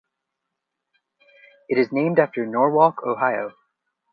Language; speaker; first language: English; native; English